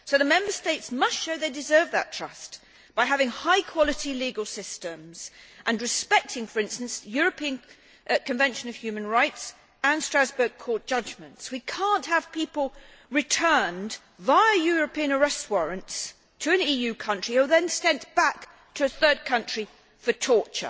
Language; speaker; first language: English; native; English